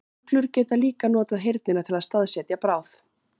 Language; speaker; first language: Icelandic; native; Icelandic